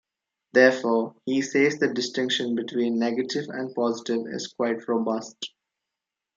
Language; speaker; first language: English; non-native, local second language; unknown